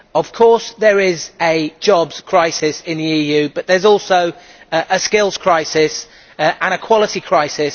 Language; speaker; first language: English; native; English